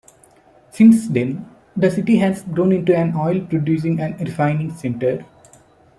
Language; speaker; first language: English; non-native, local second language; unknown